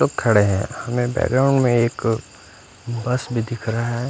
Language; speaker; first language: Hindi; non-native, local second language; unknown